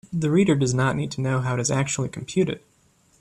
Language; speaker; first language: English; native; English